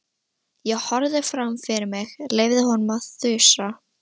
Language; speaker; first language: Icelandic; non-native, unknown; Russian